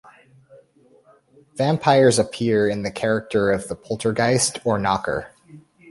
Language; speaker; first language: English; native; English